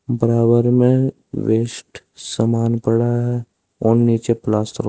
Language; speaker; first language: Hindi; native; Hindi